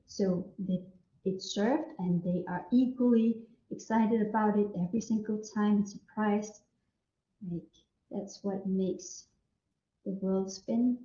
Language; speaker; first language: English; non-native, fluent; Danish